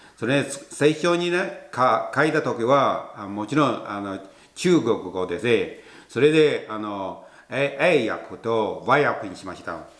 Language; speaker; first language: Japanese; non-native, fluent; Chinese